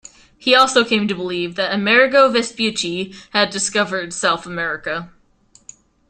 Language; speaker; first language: English; native; English